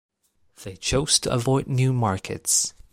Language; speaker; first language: English; non-native, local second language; Cantonese